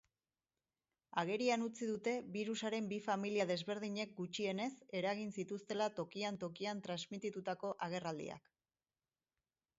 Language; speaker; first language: Basque; native; Basque